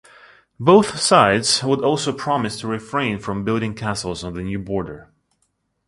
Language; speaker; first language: English; non-native, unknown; Russian